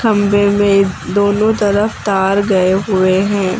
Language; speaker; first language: Hindi; native; Hindi